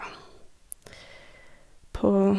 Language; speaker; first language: Norwegian; native; Norwegian